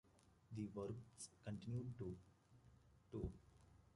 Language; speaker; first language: English; native; English